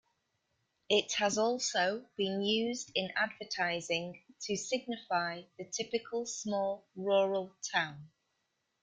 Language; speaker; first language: English; native; English